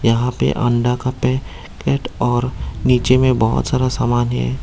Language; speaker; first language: Hindi; non-native, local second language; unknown